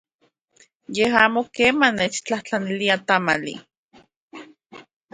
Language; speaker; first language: Central Puebla Nahuatl; native; Central Puebla Nahuatl